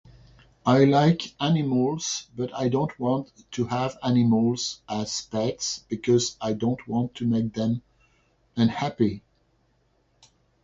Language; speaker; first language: English; non-native, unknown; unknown